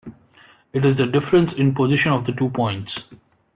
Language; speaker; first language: English; non-native, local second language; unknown